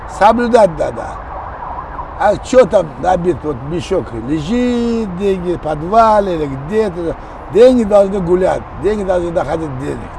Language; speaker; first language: Russian; non-native, local second language; Uzbek